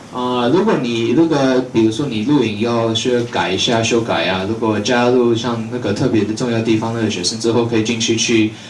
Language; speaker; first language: Chinese; early bilingual, other home language; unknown